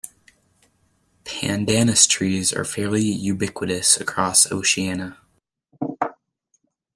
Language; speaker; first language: English; native; English